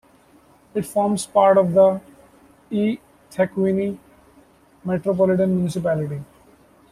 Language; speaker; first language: English; non-native, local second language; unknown